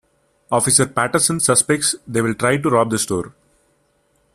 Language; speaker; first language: English; non-native, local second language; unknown